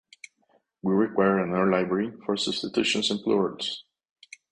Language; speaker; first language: English; non-native, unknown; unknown